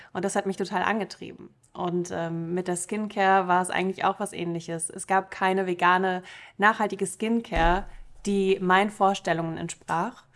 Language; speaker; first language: German; early bilingual, other home language; Russian